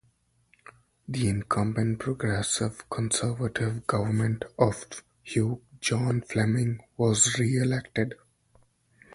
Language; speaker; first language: English; non-native, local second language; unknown